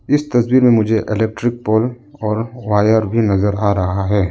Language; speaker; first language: Hindi; non-native, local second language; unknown